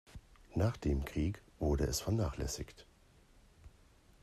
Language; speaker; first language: German; native; German